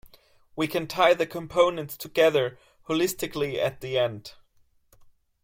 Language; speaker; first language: English; non-native, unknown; German